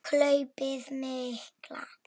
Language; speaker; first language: Icelandic; non-native, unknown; Polish